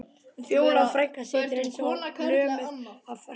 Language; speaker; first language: Icelandic; native; Icelandic